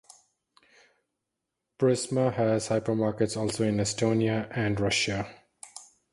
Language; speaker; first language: English; non-native, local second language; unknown